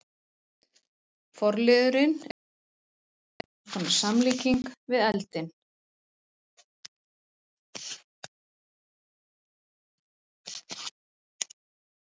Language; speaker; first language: Icelandic; native; Icelandic